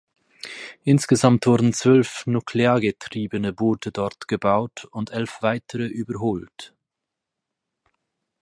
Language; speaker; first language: German; native; German